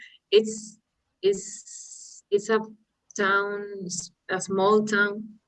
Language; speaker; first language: English; non-native, learner; Spanish